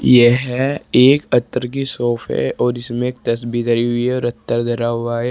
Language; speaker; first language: Hindi; native; Hindi